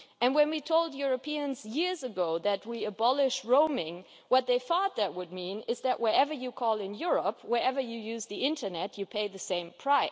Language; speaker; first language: English; non-native, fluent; German